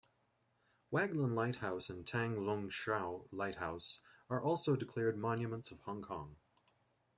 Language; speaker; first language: English; native; English